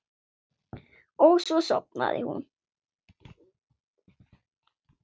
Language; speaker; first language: Icelandic; non-native, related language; Swedish